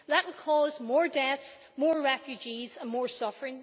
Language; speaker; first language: English; native; English